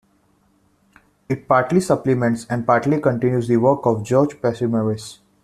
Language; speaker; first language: English; non-native, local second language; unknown